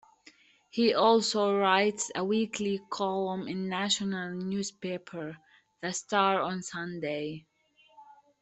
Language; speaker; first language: English; native; English